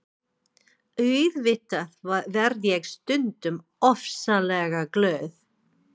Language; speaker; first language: Icelandic; non-native, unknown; English